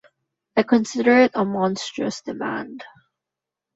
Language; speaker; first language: English; non-native, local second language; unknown